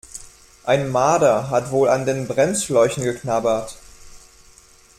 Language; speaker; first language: German; non-native, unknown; French